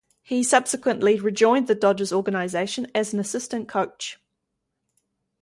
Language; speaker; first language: English; native; English